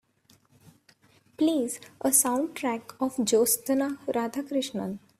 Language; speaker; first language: English; non-native, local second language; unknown